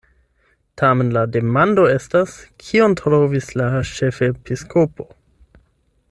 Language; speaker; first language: Esperanto; non-native, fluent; German